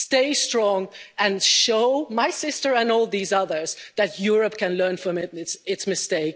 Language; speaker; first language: English; non-native, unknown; Dutch